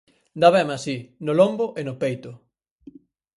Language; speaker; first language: Galician; native; Galician